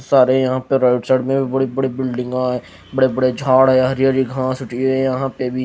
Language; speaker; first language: Hindi; non-native, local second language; Punjabi